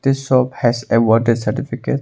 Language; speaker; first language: English; non-native, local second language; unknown